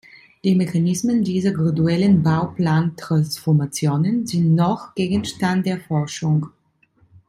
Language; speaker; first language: German; non-native, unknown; Italian